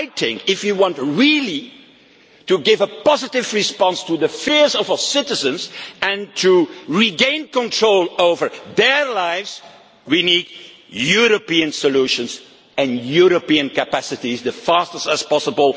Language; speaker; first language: English; non-native, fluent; Dutch